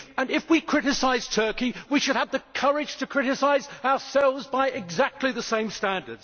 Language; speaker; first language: English; native; English